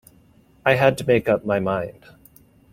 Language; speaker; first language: English; native; English